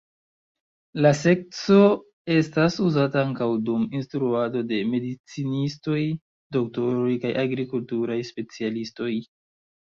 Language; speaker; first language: Esperanto; non-native, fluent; Chinese